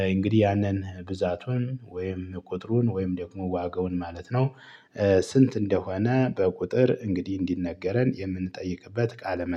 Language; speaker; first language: Amharic; native; Amharic